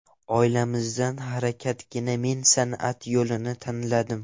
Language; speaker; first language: Uzbek; non-native, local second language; Russian